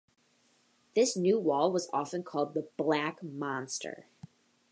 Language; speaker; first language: English; native; English